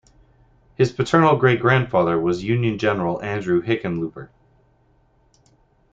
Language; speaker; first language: English; native; English